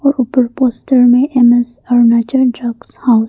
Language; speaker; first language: Hindi; non-native, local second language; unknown